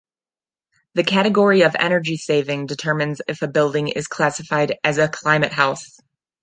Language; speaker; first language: English; non-native, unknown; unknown